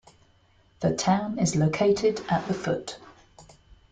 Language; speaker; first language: English; native; English